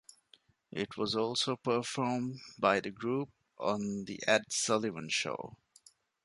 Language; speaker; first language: English; non-native, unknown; Divehi